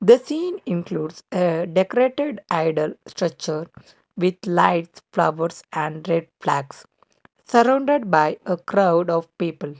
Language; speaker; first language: English; non-native, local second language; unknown